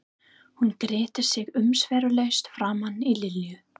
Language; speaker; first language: Icelandic; non-native, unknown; English